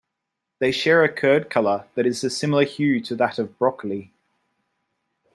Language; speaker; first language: English; native; English